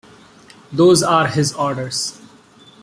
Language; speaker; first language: English; non-native, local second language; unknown